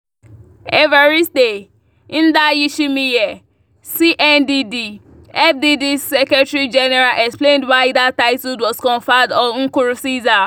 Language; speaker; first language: English; non-native, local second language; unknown